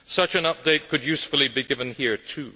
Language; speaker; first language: English; native; English